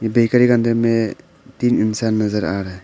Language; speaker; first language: Hindi; non-native, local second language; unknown